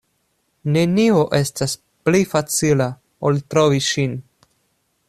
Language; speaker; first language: Esperanto; non-native, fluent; Russian